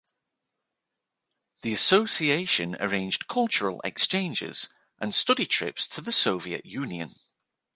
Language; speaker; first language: English; native; English